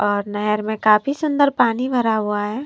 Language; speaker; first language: Hindi; non-native, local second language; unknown